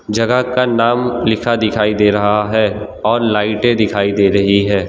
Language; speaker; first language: Hindi; non-native, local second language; Gujarati